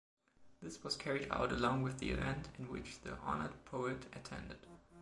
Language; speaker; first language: English; non-native, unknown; German